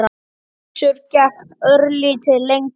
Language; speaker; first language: Icelandic; native; Icelandic